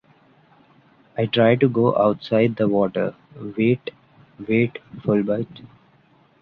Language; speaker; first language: English; non-native, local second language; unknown